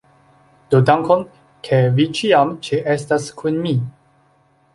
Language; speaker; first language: Esperanto; non-native, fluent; Chinese